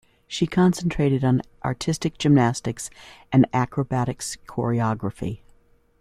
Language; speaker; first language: English; native; English